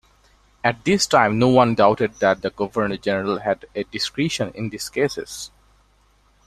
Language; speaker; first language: English; non-native, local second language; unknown